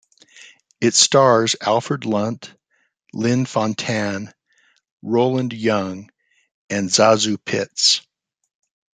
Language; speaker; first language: English; native; English